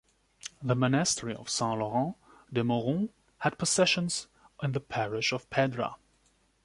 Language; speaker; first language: English; non-native, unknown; German